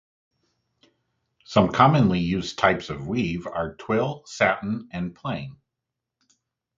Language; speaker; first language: English; native; English